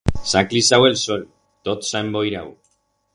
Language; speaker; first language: Aragonese; non-native, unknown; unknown